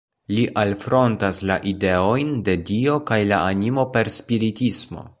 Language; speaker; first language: Esperanto; non-native, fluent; Polish